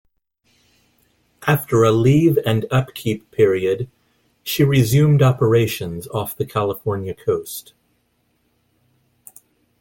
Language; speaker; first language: English; non-native, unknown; Spanish